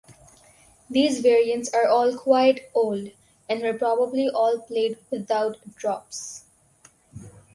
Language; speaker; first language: English; non-native, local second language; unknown